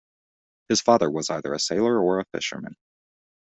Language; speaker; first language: English; native; English